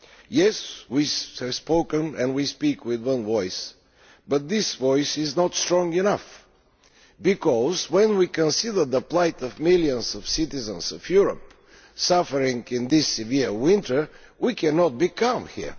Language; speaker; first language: English; native; English